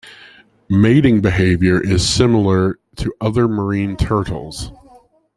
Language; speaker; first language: English; native; English